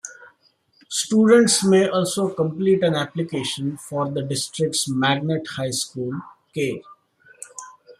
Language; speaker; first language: English; non-native, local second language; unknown